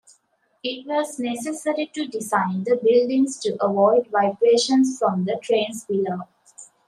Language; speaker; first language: English; native; English